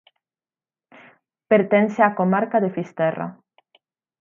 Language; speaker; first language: Galician; native; Galician